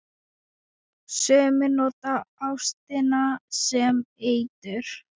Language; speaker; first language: Icelandic; non-native, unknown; Thai